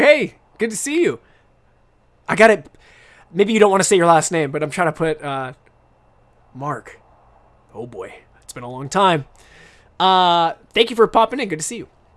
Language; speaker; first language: English; native; English